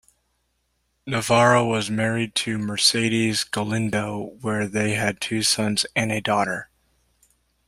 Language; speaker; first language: English; native; English